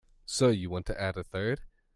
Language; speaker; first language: English; native; English